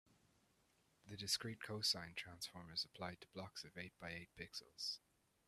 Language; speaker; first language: English; native; English